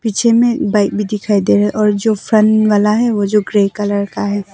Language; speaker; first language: Hindi; non-native, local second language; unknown